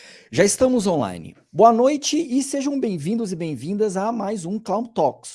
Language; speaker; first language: Portuguese; native; Portuguese